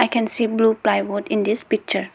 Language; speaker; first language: English; non-native, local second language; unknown